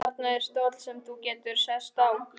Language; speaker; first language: Icelandic; non-native, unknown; Polish